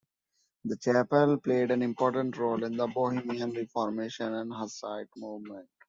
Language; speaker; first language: English; non-native, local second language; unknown